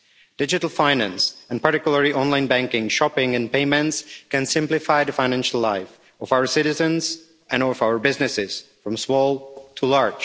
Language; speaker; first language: English; non-native, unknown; Czech